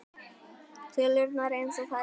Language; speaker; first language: Icelandic; native; Icelandic